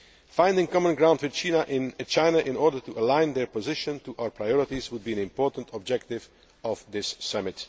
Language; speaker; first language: English; non-native, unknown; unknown